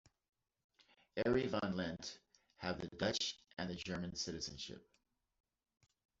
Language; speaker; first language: English; native; English